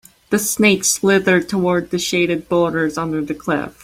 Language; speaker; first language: English; native; English